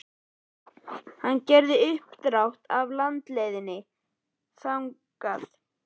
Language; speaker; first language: Icelandic; native; Icelandic